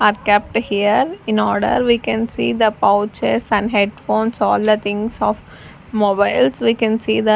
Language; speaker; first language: English; non-native, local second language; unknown